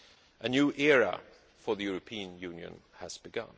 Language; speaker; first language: English; non-native, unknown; Swedish